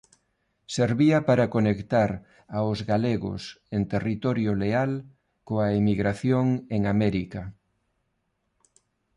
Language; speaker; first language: Galician; non-native, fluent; Spanish